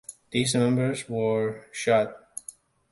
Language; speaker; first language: English; non-native, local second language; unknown